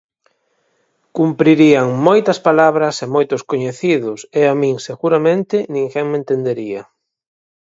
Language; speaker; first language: Galician; native; Galician